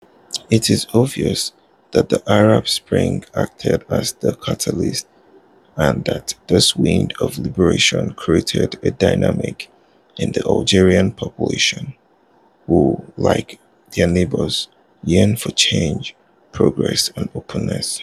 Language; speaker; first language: English; non-native, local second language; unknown